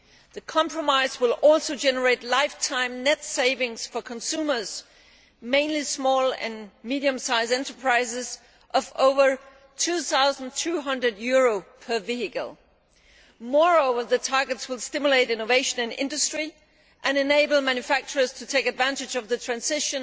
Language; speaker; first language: English; non-native, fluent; Danish